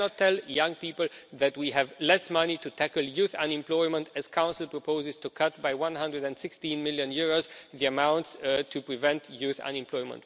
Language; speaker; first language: English; non-native, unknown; Romanian